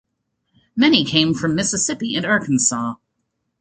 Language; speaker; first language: English; native; English